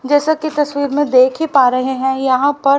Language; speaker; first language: Hindi; native; Hindi